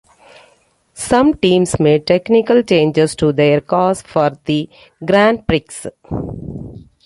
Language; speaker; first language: English; non-native, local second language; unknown